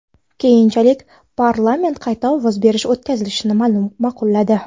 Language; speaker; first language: Uzbek; non-native, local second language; Kara-Kalpak